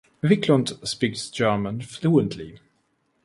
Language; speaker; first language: English; non-native, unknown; German